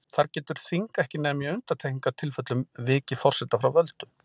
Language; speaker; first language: Icelandic; native; Icelandic